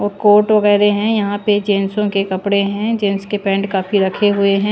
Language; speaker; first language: Hindi; non-native, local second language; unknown